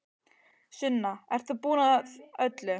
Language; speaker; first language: Icelandic; native; Icelandic